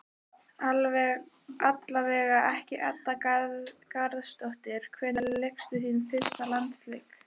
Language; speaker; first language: Icelandic; native; Icelandic